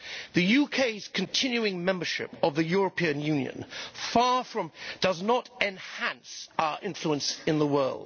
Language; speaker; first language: English; native; English